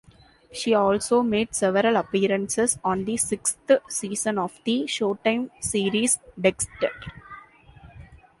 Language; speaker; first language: English; non-native, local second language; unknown